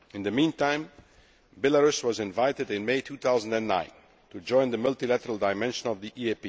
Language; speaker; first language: English; non-native, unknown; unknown